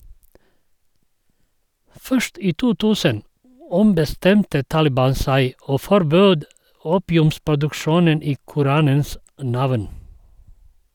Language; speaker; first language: Norwegian; non-native, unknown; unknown